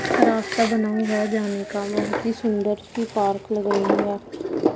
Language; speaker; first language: Hindi; non-native, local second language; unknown